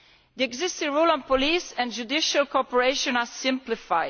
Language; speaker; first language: English; non-native, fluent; Italian